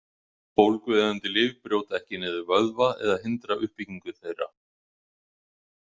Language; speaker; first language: Icelandic; native; Icelandic